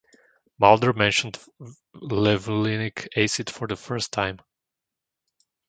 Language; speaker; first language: English; non-native, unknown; Slovak